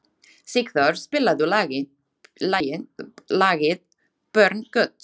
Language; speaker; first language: Icelandic; non-native, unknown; Slovak